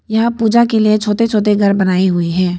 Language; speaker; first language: Hindi; non-native, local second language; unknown